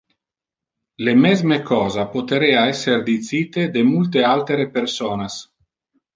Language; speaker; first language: Interlingua; non-native, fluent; Italian